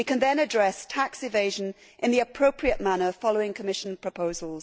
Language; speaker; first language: English; native; English